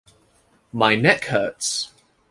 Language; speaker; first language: English; native; English